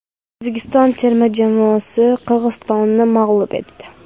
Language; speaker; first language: Uzbek; non-native, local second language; Kara-Kalpak